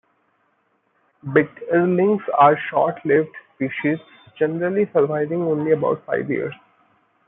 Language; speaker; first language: English; non-native, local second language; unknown